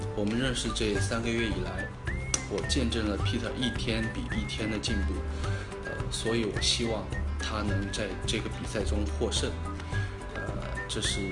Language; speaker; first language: Chinese; native; Chinese